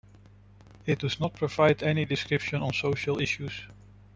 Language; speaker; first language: English; non-native, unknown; Dutch